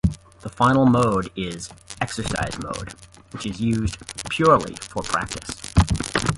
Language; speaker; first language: English; native; English